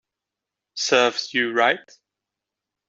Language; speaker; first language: English; non-native, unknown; Dutch